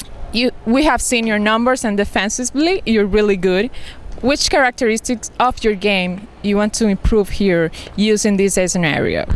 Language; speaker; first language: English; non-native, fluent; Spanish